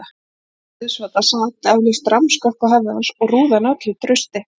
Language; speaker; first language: Icelandic; native; Icelandic